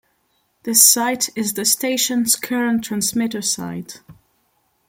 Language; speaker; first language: English; non-native, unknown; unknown